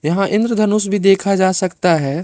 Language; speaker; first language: Hindi; non-native, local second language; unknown